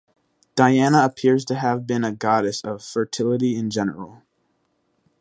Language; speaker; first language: English; native; English